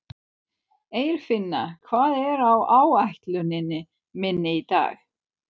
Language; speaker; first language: Icelandic; non-native, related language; Swedish